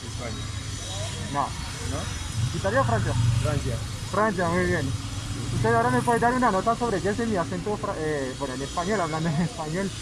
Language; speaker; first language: Spanish; non-native, fluent; French